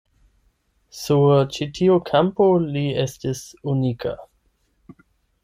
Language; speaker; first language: Esperanto; non-native, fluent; German